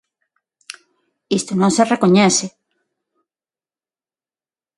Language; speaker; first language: Galician; non-native, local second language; Spanish